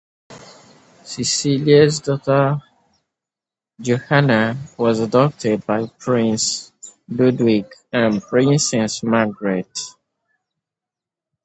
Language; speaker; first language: English; native; English